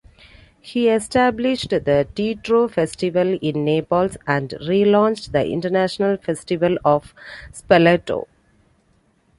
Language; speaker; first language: English; non-native, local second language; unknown